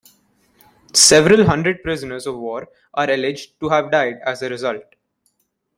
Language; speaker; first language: English; non-native, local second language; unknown